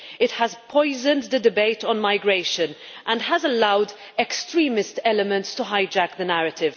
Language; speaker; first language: English; non-native, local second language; Maltese